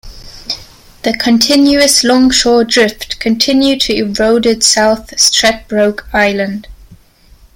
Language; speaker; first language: English; non-native, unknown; German